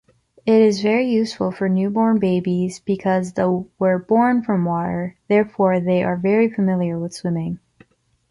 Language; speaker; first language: English; native; English